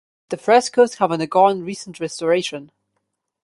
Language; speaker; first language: English; non-native, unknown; Slovenian